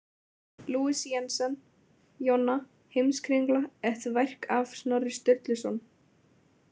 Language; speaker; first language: Icelandic; native; Icelandic